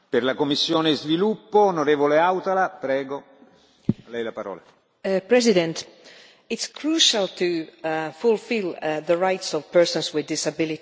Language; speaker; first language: English; non-native, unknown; Finnish